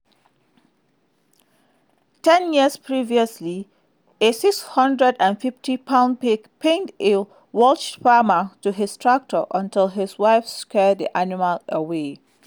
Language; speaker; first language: English; non-native, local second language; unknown